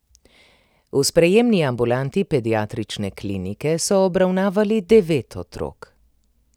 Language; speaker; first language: Slovenian; native; Slovenian